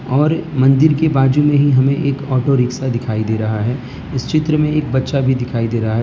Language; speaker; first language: Hindi; non-native, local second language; Gujarati